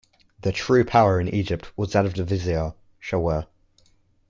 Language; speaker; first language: English; native; English